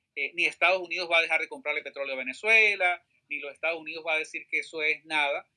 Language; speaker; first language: Spanish; native; Spanish